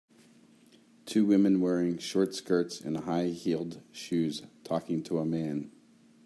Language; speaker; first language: English; native; English